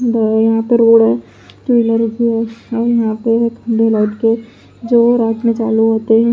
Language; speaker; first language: Hindi; non-native, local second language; Punjabi